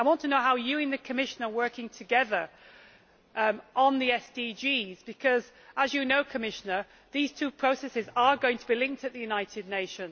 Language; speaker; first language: English; native; English